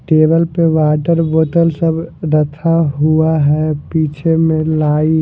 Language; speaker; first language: Hindi; non-native, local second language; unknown